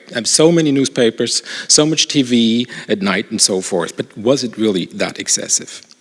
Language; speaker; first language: English; non-native, fluent; German